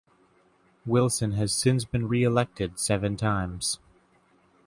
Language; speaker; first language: English; native; English